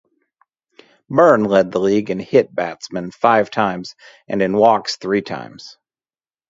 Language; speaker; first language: English; native; English